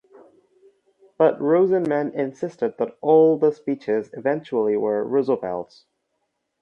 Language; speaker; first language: English; non-native, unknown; Bangla